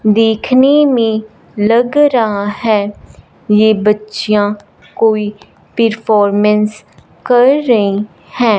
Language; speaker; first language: Hindi; non-native, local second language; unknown